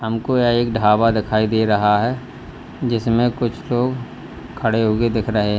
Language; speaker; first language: Hindi; native; Hindi